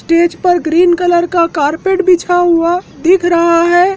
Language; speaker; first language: Hindi; native; Hindi